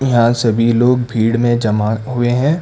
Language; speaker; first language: Hindi; non-native, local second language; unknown